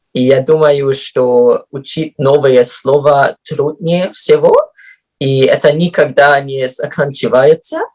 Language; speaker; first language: Russian; non-native, fluent; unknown